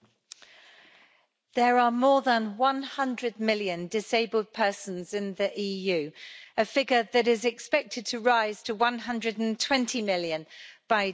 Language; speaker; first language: English; native; English